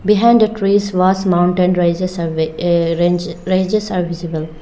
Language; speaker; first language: English; non-native, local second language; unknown